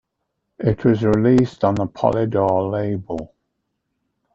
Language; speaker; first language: English; native; English